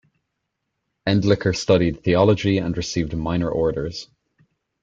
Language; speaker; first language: English; native; English